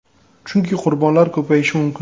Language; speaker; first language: Uzbek; native; Uzbek